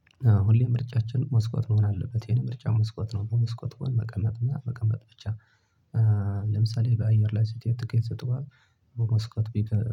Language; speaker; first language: Amharic; non-native, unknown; Tigrinya